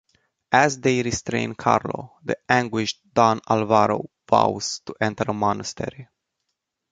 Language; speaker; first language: English; non-native, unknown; Romanian